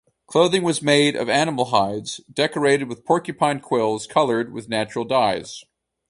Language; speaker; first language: English; native; English